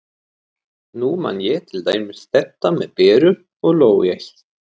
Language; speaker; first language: Icelandic; non-native, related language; Swedish